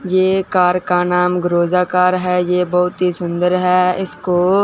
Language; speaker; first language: Hindi; non-native, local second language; Punjabi